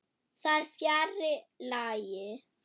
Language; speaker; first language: Icelandic; non-native, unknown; German